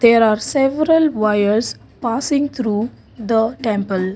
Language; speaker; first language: English; non-native, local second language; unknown